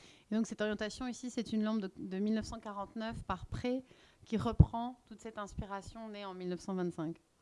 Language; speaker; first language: French; native; French